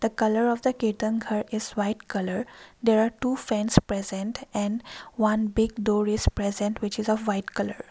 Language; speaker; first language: English; non-native, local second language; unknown